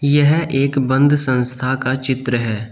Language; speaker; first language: Hindi; native; Hindi